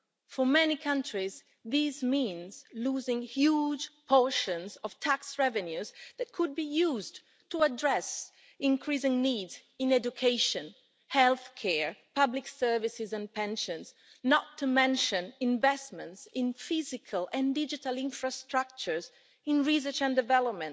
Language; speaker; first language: English; non-native, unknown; Italian